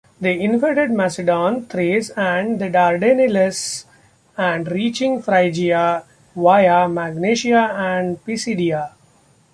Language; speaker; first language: English; non-native, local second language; Marathi